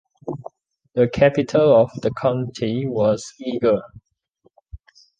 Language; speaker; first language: English; non-native, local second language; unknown